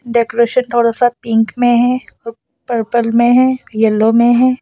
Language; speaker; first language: Hindi; non-native, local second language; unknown